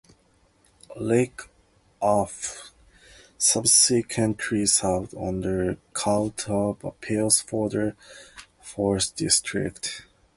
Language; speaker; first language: English; non-native, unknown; Japanese